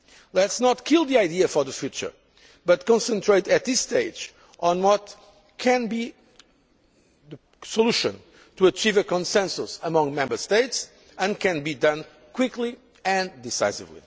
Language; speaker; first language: English; non-native, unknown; Portuguese